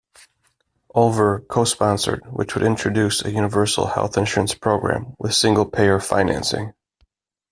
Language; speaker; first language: English; native; English